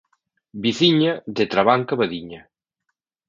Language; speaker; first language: Galician; native; Galician